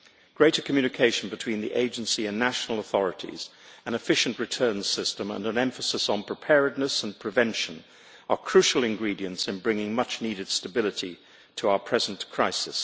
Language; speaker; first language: English; native; English